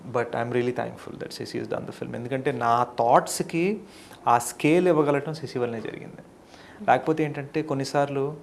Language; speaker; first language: Telugu; early bilingual, heritage; Telugu